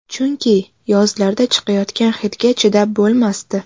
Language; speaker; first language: Uzbek; native; Uzbek